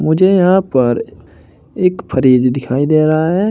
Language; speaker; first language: Hindi; native; Hindi